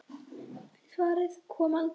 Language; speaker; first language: Icelandic; native; Icelandic